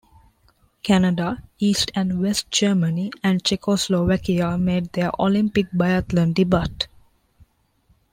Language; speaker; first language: English; non-native, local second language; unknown